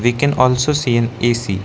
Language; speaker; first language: English; non-native, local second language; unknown